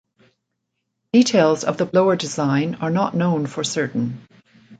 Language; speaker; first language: English; native; English